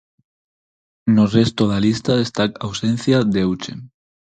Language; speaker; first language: Galician; non-native, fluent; Spanish